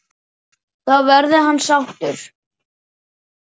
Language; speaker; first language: Icelandic; native; Icelandic